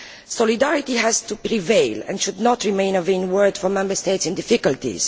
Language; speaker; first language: English; non-native, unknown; Romanian